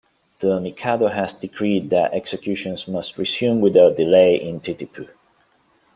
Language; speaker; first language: English; non-native, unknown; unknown